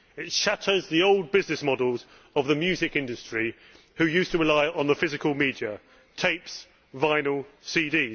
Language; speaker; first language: English; native; English